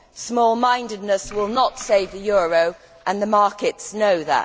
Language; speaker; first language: English; native; English